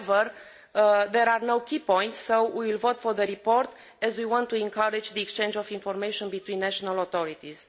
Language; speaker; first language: English; non-native, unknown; Romanian